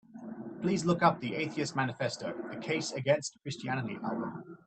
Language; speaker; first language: English; native; English